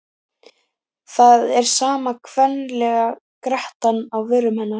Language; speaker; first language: Icelandic; native; Icelandic